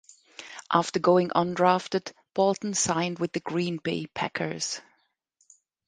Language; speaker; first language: English; non-native, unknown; German